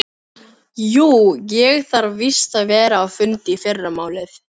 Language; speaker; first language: Icelandic; non-native, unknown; Filipino